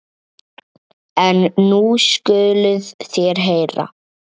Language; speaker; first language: Icelandic; native; Icelandic